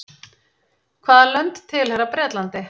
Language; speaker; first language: Icelandic; native; Icelandic